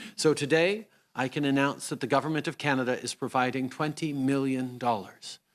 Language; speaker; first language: English; native; English